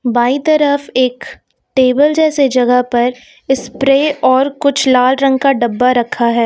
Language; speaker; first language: Hindi; native; Hindi